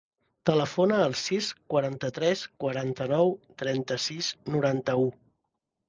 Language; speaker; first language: Catalan; native; Catalan